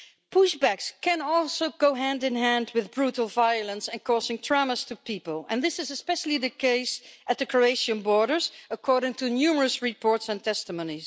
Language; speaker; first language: English; non-native, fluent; Dutch